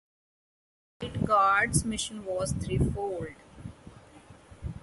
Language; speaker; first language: English; non-native, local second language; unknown